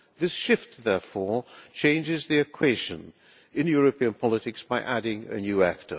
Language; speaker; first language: English; non-native, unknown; Hungarian